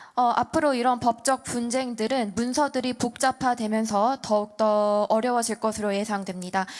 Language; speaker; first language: Korean; native; Korean